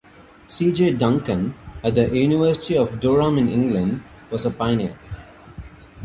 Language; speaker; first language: English; non-native, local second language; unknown